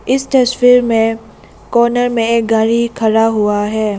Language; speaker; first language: Hindi; non-native, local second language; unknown